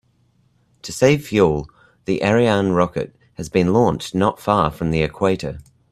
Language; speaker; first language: English; native; English